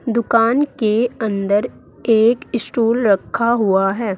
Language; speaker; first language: Hindi; native; Hindi